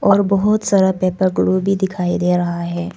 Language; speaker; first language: Hindi; non-native, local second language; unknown